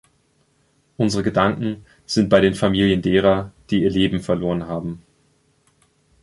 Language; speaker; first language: German; native; German